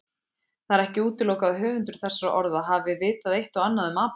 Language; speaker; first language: Icelandic; native; Icelandic